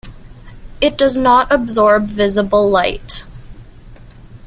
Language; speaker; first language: English; native; English